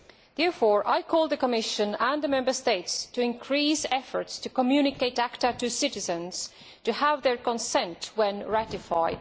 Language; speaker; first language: English; non-native, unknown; Estonian